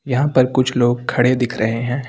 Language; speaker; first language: Hindi; native; Hindi